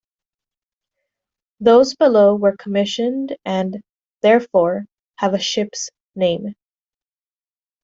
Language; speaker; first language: English; native; English